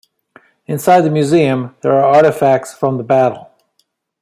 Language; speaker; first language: English; native; English